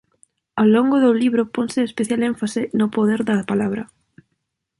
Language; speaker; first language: Galician; non-native, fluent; Spanish